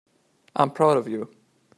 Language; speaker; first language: English; native; English